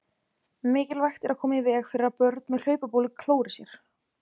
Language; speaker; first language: Icelandic; native; Icelandic